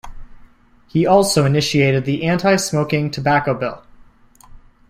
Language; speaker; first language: English; native; English